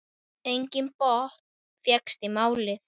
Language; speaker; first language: Icelandic; native; Icelandic